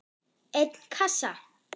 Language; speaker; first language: Icelandic; non-native, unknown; German